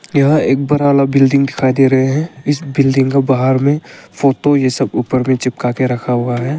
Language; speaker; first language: Hindi; non-native, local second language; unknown